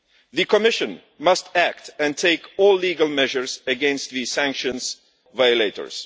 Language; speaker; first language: English; non-native, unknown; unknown